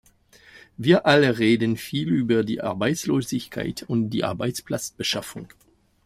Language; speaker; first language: German; non-native, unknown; French